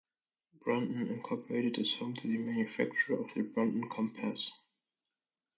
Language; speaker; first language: English; non-native, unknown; German